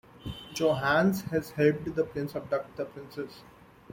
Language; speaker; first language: English; non-native, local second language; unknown